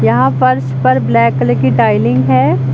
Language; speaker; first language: Hindi; native; Hindi